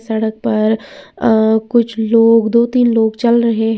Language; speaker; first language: Hindi; native; Hindi